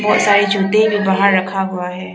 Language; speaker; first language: Hindi; non-native, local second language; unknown